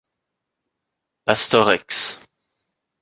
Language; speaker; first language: English; non-native, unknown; French